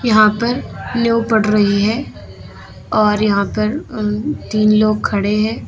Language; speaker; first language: Hindi; native; Hindi